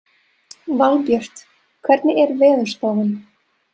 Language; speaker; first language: Icelandic; non-native, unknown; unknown